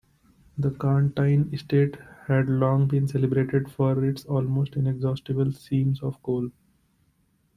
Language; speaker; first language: English; non-native, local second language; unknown